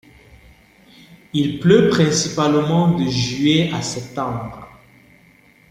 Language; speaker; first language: French; non-native, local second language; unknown